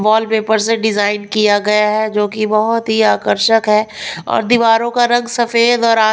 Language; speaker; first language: Hindi; non-native, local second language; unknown